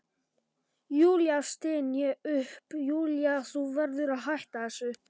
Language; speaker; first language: Icelandic; non-native, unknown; Polish